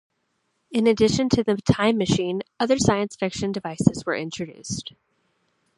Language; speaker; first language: English; native; English